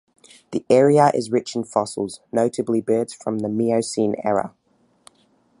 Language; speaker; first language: English; native; English